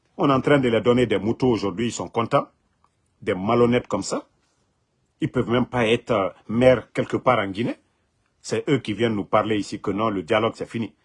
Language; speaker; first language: French; non-native, local second language; Mandingo